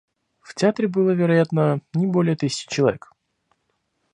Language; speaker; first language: Russian; native; Russian